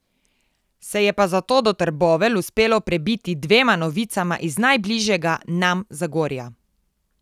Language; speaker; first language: Slovenian; native; Slovenian